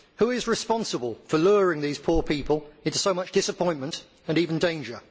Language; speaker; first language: English; native; English